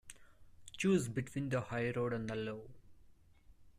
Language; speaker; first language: English; non-native, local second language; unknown